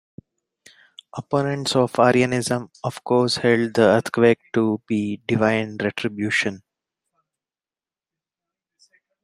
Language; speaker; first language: English; non-native, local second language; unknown